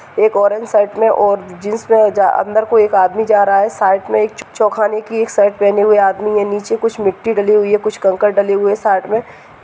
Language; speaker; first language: Hindi; native; Hindi